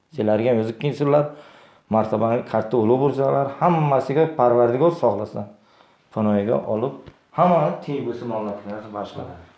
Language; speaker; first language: Uzbek; non-native, local second language; Tajik